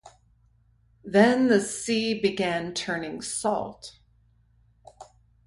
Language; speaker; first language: English; native; English